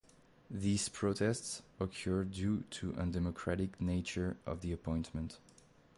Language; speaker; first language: English; non-native, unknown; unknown